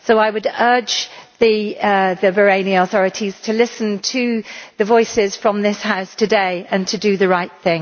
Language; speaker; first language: English; native; English